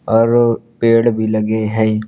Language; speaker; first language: Hindi; native; Hindi